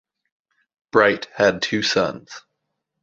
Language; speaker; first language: English; native; English